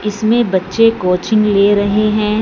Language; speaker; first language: Hindi; non-native, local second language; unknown